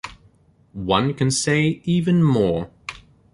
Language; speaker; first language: English; native; English